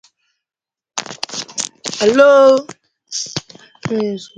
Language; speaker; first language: English; native; English